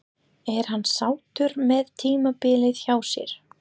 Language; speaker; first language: Icelandic; non-native, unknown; English